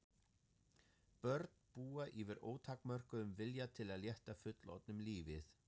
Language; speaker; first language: Icelandic; non-native, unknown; German